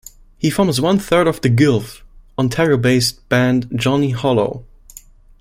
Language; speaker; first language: English; non-native, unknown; German